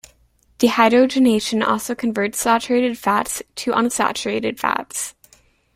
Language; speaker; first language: English; native; English